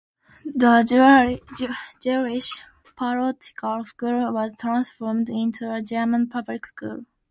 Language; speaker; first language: English; non-native, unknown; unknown